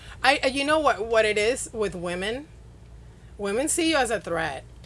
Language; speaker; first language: English; non-native, fluent; Spanish